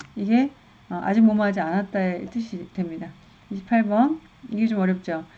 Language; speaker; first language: Korean; native; Korean